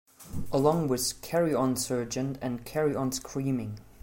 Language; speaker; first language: English; non-native, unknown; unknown